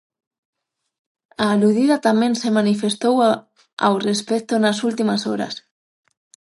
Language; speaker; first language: Galician; non-native, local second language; Spanish